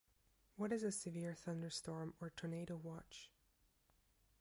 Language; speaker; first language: English; non-native, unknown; German